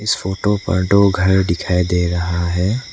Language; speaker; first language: Hindi; non-native, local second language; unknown